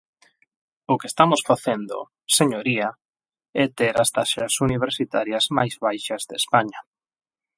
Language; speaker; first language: Galician; non-native, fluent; Spanish